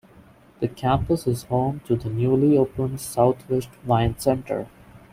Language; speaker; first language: English; non-native, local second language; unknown